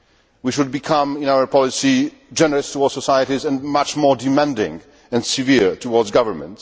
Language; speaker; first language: English; non-native, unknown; Polish